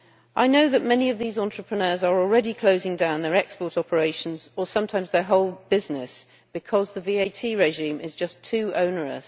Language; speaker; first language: English; native; English